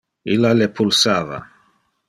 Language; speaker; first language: Interlingua; non-native, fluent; Dutch